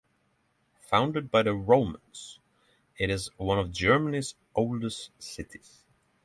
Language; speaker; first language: English; non-native, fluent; Norwegian